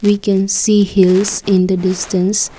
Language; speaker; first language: English; non-native, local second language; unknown